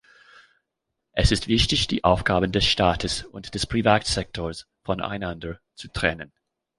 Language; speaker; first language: German; non-native, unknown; English